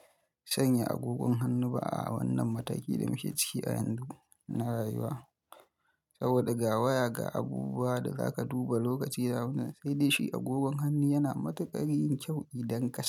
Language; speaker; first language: Hausa; native; Hausa